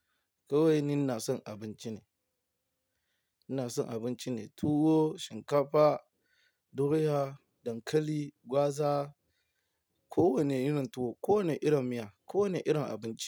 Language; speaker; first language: Hausa; non-native, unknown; Yoruba